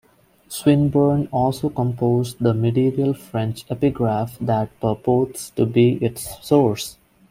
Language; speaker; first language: English; non-native, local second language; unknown